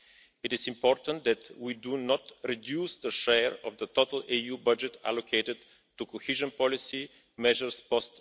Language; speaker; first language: English; non-native, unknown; Bulgarian